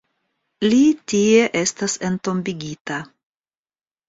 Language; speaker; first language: Esperanto; non-native, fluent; Russian